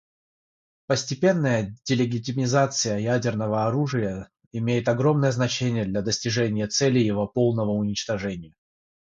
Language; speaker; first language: Russian; non-native, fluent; Georgian